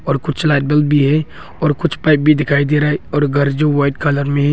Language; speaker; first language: Hindi; non-native, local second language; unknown